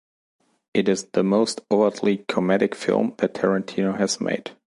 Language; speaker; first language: English; non-native, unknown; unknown